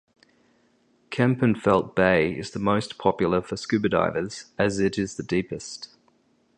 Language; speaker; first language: English; native; English